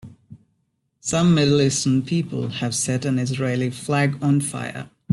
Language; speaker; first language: English; non-native, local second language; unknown